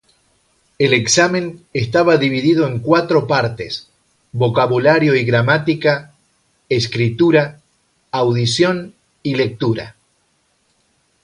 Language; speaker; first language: Spanish; native; Spanish